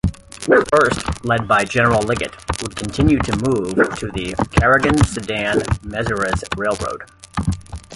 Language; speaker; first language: English; native; English